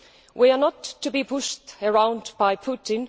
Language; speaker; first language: English; non-native, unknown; Estonian